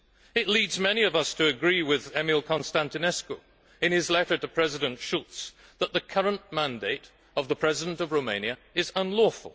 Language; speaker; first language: English; native; English